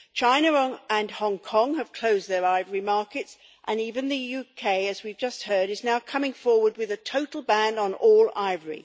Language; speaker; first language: English; native; English